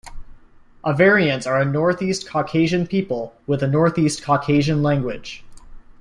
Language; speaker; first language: English; native; English